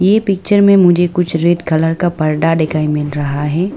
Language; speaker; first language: Hindi; non-native, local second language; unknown